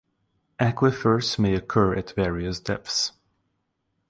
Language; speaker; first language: English; non-native, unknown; Russian